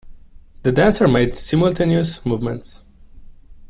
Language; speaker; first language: English; non-native, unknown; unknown